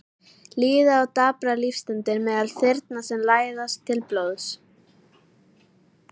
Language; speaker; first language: Icelandic; native; Icelandic